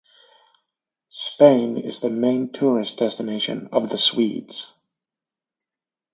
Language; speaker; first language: English; native; English